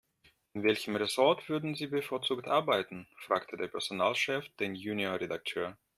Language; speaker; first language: German; non-native, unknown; Russian